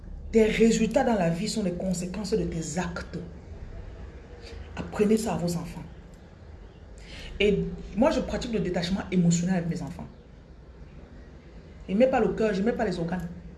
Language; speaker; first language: French; non-native, local second language; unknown